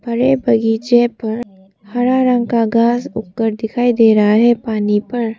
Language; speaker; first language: Hindi; non-native, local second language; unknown